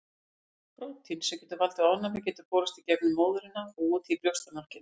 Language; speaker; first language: Icelandic; native; Icelandic